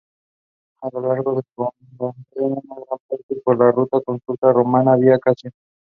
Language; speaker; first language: English; non-native, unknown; Spanish